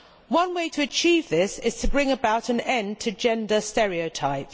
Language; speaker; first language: English; native; English